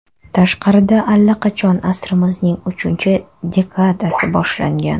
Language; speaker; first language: Uzbek; non-native, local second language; Kazakh